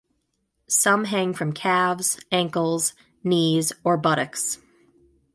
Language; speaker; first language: English; native; English